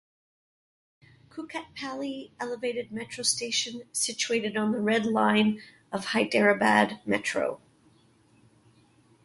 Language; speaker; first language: English; native; English